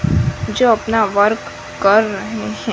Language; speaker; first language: Hindi; non-native, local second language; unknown